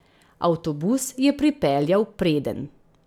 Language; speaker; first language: Slovenian; native; Slovenian